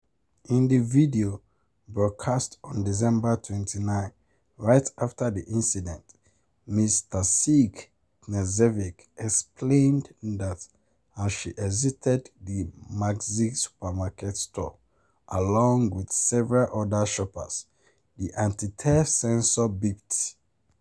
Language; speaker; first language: English; non-native, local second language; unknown